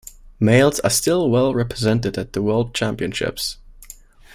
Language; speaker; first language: English; non-native, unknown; German